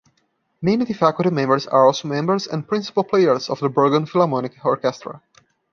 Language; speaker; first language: English; non-native, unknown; Portuguese